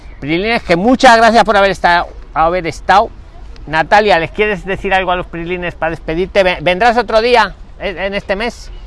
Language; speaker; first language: Spanish; native; Spanish